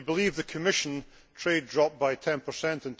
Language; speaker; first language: English; native; English